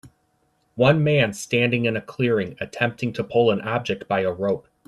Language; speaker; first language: English; native; English